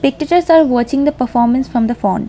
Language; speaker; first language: English; non-native, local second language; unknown